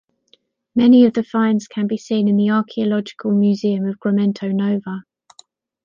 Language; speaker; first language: English; native; English